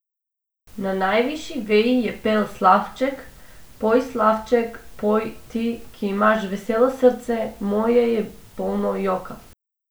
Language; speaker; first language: Slovenian; non-native, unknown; Macedonian